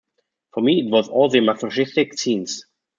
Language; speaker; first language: English; non-native, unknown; German